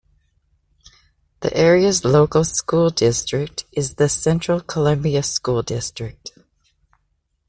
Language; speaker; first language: English; native; English